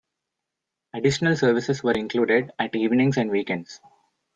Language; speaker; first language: English; non-native, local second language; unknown